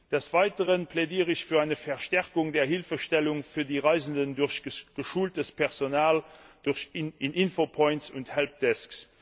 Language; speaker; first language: German; non-native, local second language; Luxembourgish